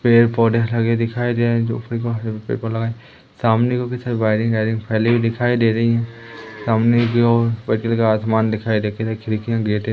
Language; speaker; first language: Hindi; native; Hindi